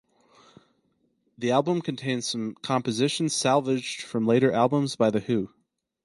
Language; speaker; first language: English; native; English